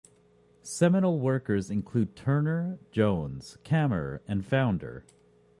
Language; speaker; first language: English; native; English